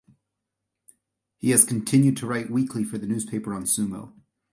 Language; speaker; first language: English; non-native, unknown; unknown